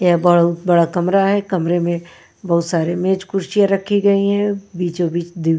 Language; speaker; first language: Hindi; non-native, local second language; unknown